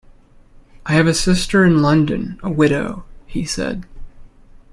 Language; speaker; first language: English; native; English